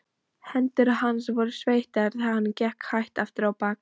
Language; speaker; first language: Icelandic; non-native, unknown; Polish